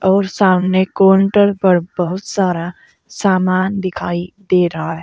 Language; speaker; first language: Hindi; native; Hindi